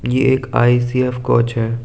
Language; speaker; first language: Hindi; non-native, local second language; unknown